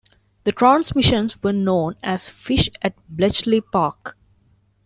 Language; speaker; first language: English; non-native, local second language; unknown